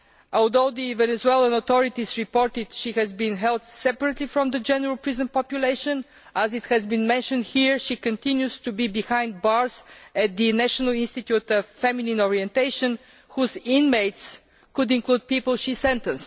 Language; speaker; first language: English; non-native, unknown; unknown